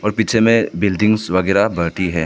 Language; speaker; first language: Hindi; non-native, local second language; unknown